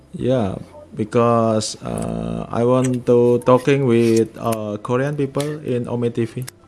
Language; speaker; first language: English; non-native, learner; Indonesian